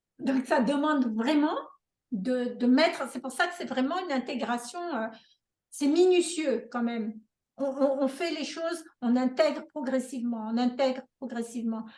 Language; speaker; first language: French; non-native, local second language; Malagasy